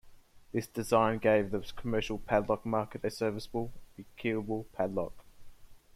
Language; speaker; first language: English; native; English